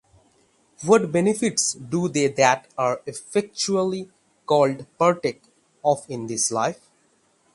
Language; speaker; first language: English; non-native, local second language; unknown